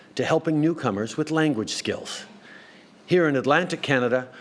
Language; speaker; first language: English; native; English